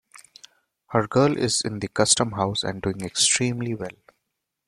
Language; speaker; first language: English; non-native, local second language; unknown